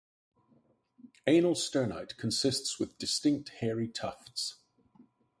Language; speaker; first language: English; native; English